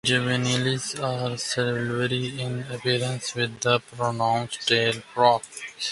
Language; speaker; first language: English; non-native, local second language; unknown